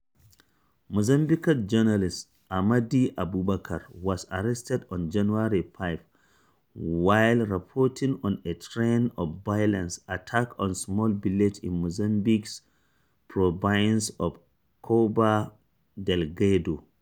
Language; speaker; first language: English; non-native, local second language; Hausa